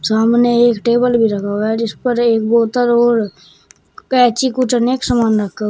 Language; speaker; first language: Hindi; native; Hindi